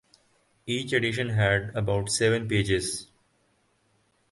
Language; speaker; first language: English; non-native, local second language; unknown